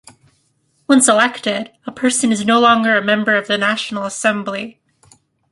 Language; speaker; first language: English; native; English